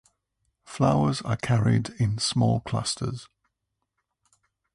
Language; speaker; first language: English; native; English